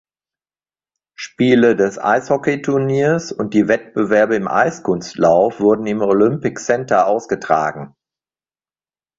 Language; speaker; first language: German; native; German